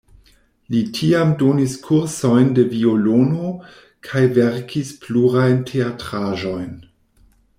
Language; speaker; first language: Esperanto; non-native, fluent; German